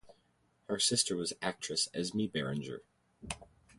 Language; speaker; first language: English; native; English